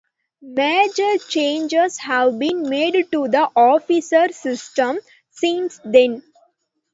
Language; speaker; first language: English; non-native, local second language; Tamil